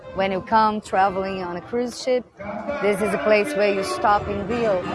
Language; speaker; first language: English; non-native, fluent; Portuguese